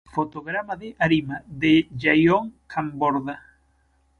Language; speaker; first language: Galician; native; Galician